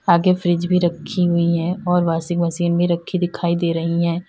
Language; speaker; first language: Hindi; native; Hindi